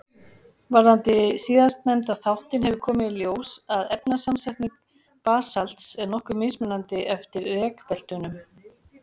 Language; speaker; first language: Icelandic; native; Icelandic